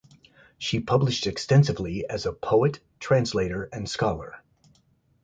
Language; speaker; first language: English; native; English